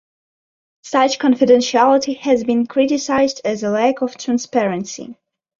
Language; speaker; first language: English; non-native, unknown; Belarusian